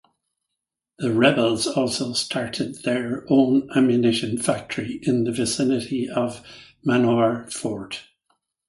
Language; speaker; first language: English; native; English